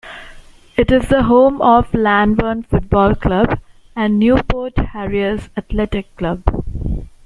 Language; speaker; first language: English; non-native, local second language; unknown